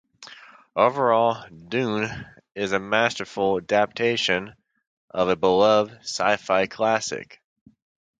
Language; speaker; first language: English; native; English